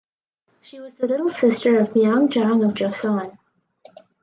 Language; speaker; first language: English; native; English